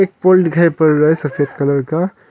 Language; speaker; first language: Hindi; non-native, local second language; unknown